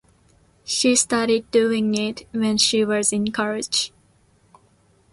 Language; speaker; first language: English; non-native, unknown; Japanese